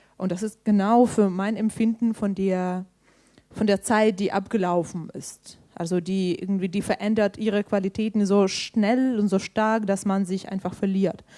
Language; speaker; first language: German; non-native, fluent; Ukrainian